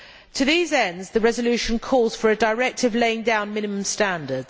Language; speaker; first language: English; native; English